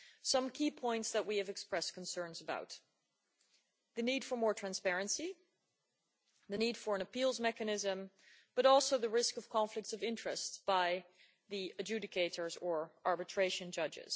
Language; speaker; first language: English; non-native, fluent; Dutch